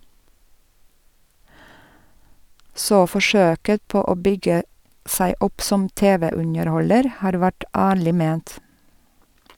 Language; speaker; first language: Norwegian; non-native, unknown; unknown